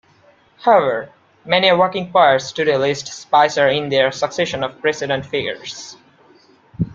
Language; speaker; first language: English; non-native, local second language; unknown